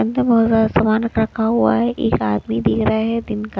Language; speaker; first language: Hindi; non-native, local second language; Punjabi